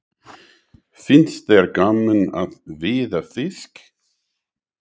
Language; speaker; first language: Icelandic; non-native, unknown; English